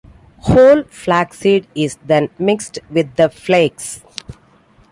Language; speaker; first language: English; non-native, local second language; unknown